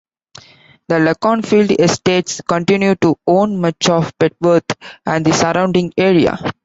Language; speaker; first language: English; non-native, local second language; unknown